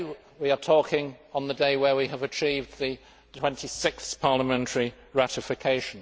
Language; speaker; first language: English; native; English